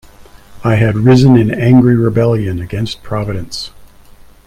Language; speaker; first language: English; native; English